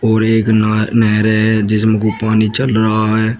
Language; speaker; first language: Hindi; native; Hindi